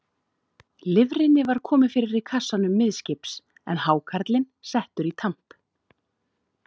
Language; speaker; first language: Icelandic; native; Icelandic